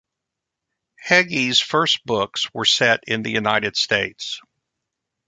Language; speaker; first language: English; native; English